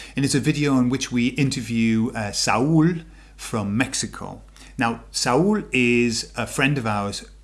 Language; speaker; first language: English; native; English